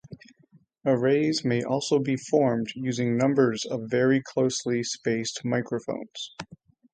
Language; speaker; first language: English; native; English